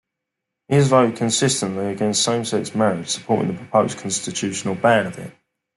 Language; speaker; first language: English; native; English